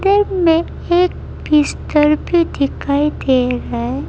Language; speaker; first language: Hindi; early bilingual, other home language; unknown